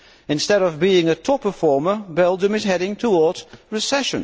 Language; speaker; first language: English; non-native, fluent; Dutch